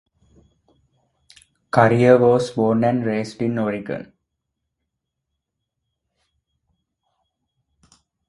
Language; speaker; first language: English; non-native, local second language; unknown